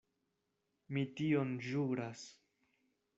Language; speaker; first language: Esperanto; non-native, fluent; Spanish